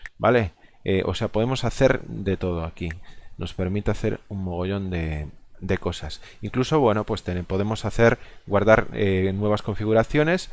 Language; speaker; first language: Spanish; non-native, local second language; Galician